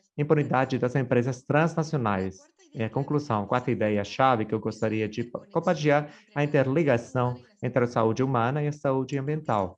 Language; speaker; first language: Portuguese; non-native, fluent; Spanish